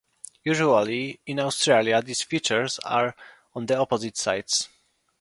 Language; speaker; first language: English; non-native, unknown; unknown